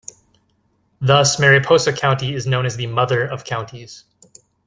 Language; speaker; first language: English; native; English